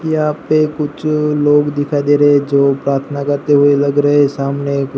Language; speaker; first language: Hindi; non-native, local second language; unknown